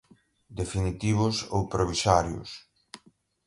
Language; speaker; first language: Portuguese; non-native, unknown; Galician